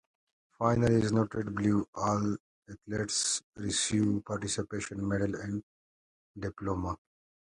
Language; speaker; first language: English; native; English